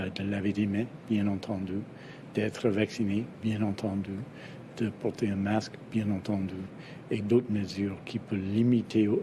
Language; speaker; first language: French; non-native, fluent; English